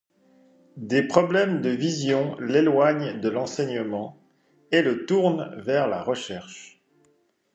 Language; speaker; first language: French; native; French